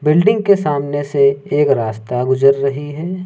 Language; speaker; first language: Hindi; native; Hindi